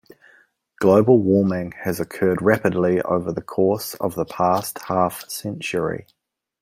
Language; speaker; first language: English; native; English